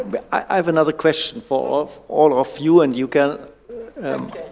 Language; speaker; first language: English; non-native, learner; German